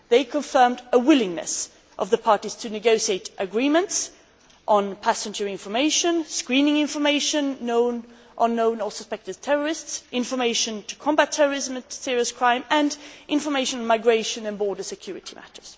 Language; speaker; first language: English; non-native, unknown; Swedish